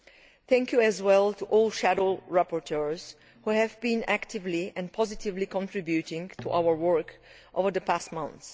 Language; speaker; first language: English; non-native, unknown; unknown